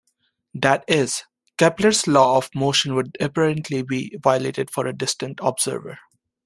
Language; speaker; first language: English; native; English